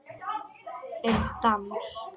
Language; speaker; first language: Icelandic; non-native, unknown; Polish